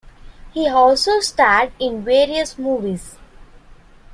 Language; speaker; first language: English; non-native, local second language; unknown